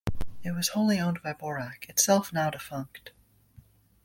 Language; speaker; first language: English; native; English